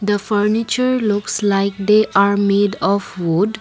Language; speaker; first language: English; non-native, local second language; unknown